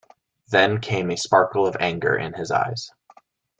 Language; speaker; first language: English; native; English